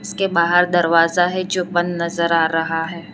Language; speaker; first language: Hindi; non-native, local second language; Gujarati